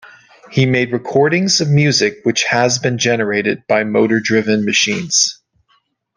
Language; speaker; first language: English; native; English